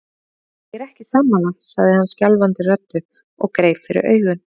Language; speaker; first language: Icelandic; native; Icelandic